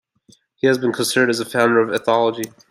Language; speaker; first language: English; native; English